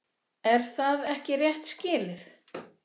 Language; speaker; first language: Icelandic; native; Icelandic